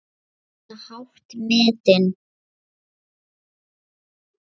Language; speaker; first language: Icelandic; non-native, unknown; Lithuanian